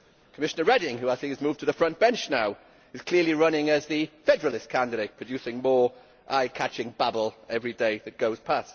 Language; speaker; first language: English; native; English